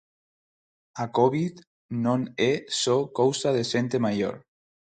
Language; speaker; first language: Galician; non-native, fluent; Spanish